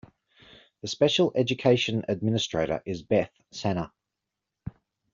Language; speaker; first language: English; native; English